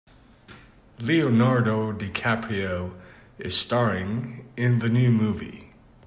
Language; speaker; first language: English; native; English